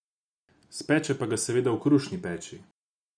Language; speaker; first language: Slovenian; non-native, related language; Croatian